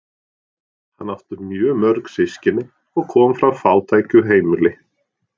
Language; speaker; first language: Icelandic; non-native, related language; Norwegian